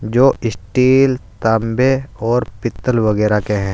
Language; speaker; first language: Hindi; native; Hindi